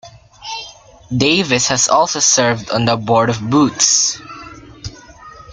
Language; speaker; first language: English; non-native, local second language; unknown